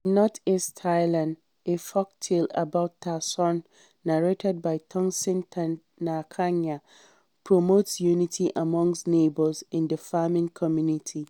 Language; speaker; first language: English; non-native, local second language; Hausa